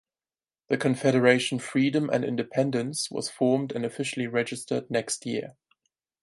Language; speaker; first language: English; non-native, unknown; German